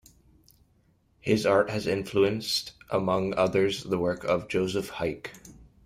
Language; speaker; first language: English; native; English